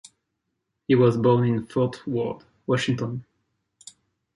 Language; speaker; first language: English; non-native, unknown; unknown